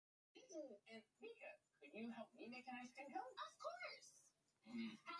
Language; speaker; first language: English; native; English